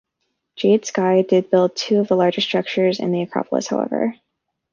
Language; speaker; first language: English; native; English